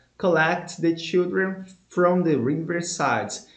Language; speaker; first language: English; non-native, fluent; Portuguese